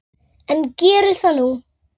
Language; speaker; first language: Icelandic; native; Icelandic